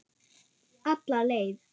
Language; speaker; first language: Icelandic; non-native, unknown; German